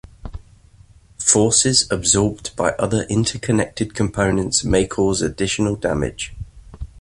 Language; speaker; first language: English; native; English